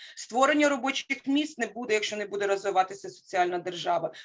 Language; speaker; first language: Ukrainian; native; Ukrainian